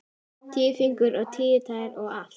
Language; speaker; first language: Icelandic; native; Icelandic